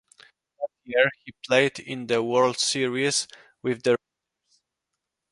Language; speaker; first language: English; non-native, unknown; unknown